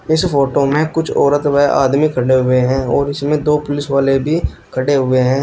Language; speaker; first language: Hindi; native; Hindi